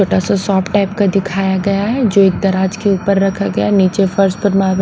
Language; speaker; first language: Hindi; non-native, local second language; Punjabi